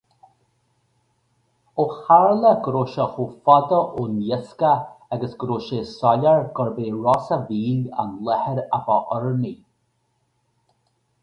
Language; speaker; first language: Irish; native; Irish